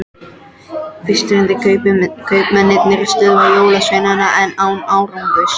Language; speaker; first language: Icelandic; non-native, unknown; French